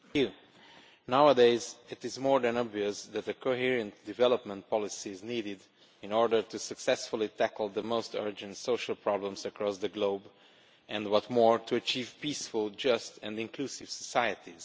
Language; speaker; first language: English; non-native, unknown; Romanian